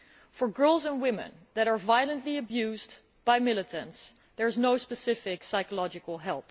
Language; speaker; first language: English; non-native, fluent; Dutch